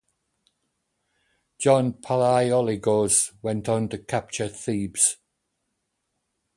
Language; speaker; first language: English; native; English